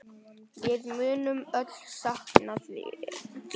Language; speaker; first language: Icelandic; non-native, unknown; Vietnamese